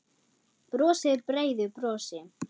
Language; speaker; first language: Icelandic; non-native, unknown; German